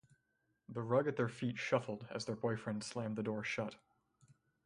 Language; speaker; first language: English; native; English